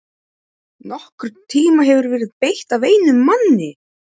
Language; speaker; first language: Icelandic; non-native, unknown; Polish